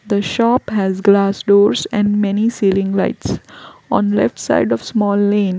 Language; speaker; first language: English; non-native, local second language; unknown